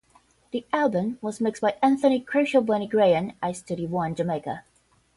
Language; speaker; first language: English; non-native, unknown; Portuguese